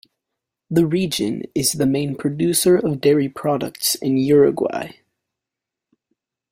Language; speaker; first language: English; native; English